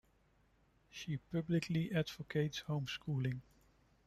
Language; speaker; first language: English; non-native, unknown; Dutch